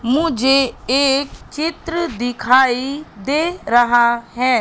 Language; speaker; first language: Hindi; native; Hindi